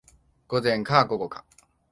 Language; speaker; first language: Japanese; non-native, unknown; Chinese